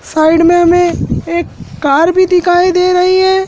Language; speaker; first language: Hindi; native; Hindi